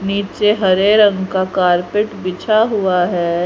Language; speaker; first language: Hindi; native; Hindi